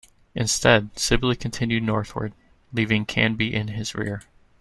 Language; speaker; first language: English; native; English